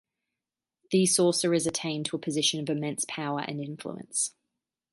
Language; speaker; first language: English; native; English